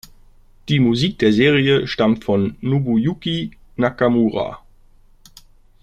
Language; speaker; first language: German; native; German